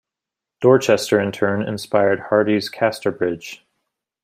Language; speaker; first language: English; native; English